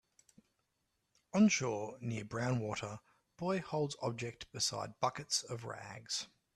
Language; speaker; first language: English; native; English